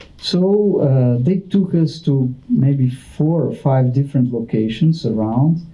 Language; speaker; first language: English; non-native, fluent; Portuguese